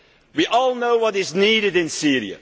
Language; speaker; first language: English; non-native, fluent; Dutch